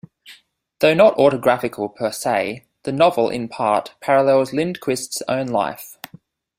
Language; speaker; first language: English; native; English